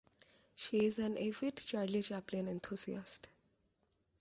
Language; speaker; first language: English; non-native, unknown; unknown